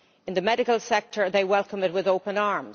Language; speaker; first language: English; native; English